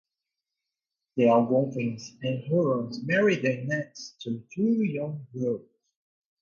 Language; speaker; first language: English; non-native, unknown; Portuguese